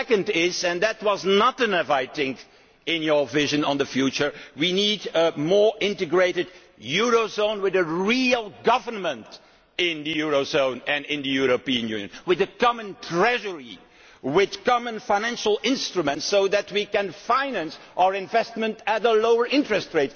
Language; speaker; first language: English; non-native, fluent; Dutch